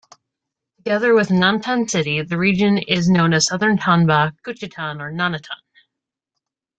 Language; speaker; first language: English; native; English